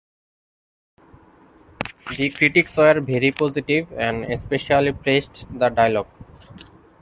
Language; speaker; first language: English; non-native, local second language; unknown